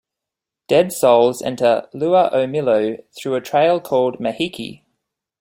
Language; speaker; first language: English; native; English